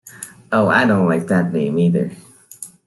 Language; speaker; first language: English; non-native, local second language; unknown